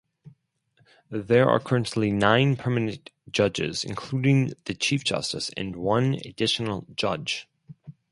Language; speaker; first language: English; non-native, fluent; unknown